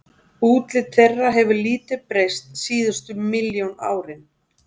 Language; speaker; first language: Icelandic; native; Icelandic